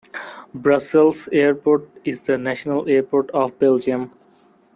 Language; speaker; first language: English; non-native, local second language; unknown